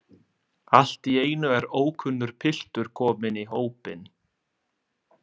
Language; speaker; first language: Icelandic; non-native, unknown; Italian